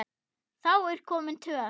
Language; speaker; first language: Icelandic; non-native, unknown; German